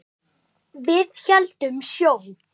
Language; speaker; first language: Icelandic; native; Icelandic